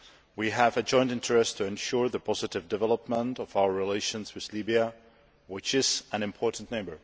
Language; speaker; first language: English; non-native, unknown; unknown